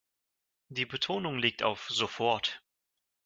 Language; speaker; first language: German; non-native, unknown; Russian